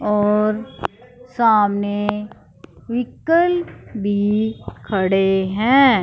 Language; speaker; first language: Hindi; non-native, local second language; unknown